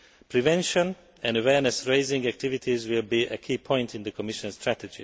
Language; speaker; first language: English; non-native, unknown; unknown